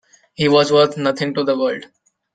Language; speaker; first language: English; non-native, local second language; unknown